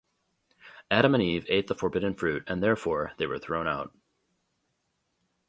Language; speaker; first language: English; native; English